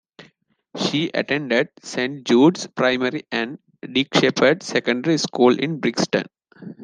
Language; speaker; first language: English; non-native, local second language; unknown